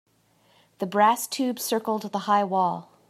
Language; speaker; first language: English; native; English